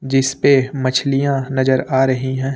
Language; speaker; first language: Hindi; native; Hindi